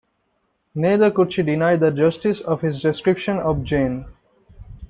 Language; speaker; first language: English; non-native, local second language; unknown